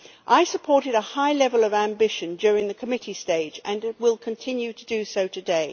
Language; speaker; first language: English; native; English